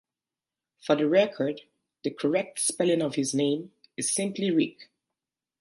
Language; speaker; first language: English; native; English